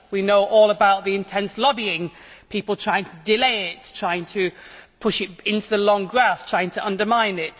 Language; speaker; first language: English; native; English